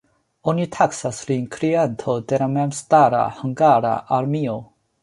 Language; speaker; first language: Esperanto; non-native, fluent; Chinese